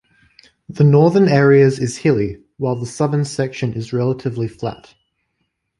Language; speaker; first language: English; native; English